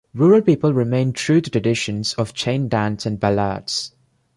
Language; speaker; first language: English; non-native, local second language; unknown